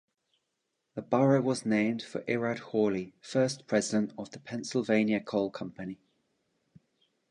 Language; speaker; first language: English; native; English